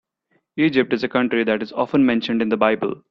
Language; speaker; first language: English; non-native, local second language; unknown